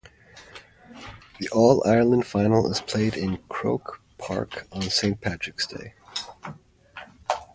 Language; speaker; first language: English; native; English